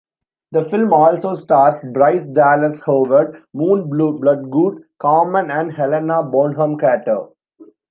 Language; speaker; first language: English; non-native, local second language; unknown